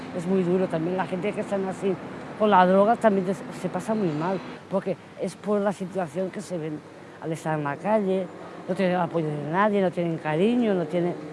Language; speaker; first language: Spanish; native; Spanish